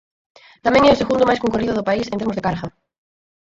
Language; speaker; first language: Galician; native; Galician